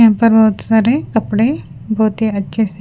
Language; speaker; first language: Hindi; non-native, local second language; Marathi